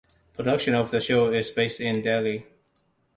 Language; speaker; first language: English; non-native, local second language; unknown